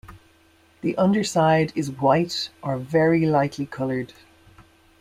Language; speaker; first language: English; native; English